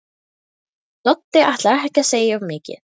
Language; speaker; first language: Icelandic; native; Icelandic